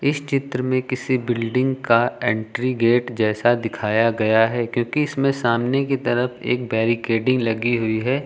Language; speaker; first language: Hindi; native; Hindi